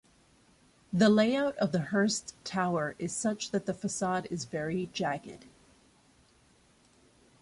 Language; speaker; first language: English; native; English